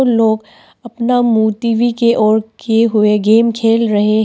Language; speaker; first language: Hindi; early bilingual, other home language; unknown